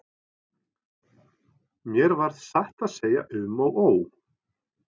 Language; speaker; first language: Icelandic; non-native, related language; Norwegian